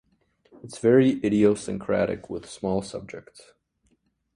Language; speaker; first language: English; native; English